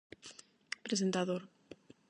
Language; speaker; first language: Galician; non-native, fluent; Spanish